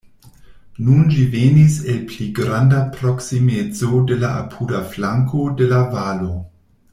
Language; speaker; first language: Esperanto; non-native, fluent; German